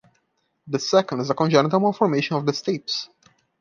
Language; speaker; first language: English; non-native, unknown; Portuguese